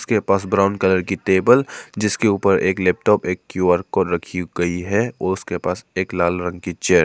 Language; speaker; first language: Hindi; non-native, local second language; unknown